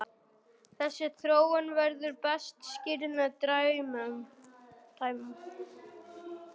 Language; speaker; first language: Icelandic; non-native, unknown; German